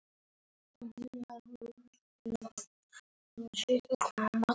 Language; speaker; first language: Icelandic; native; Icelandic